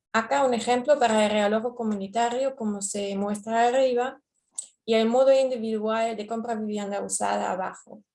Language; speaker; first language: Spanish; non-native, fluent; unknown